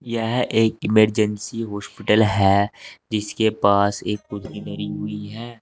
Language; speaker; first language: Hindi; native; Hindi